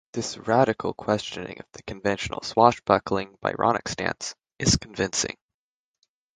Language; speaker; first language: English; native; English